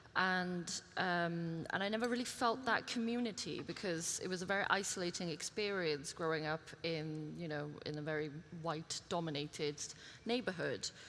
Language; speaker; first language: English; early bilingual, other home language; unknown